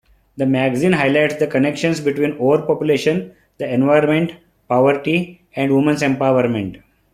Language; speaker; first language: English; non-native, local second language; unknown